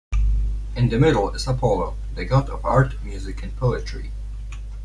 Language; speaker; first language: English; non-native, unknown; Polish